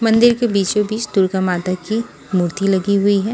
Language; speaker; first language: Hindi; non-native, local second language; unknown